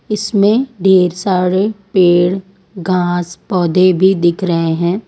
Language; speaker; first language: Hindi; non-native, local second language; Gujarati